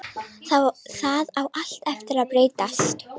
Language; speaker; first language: Icelandic; non-native, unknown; Romanian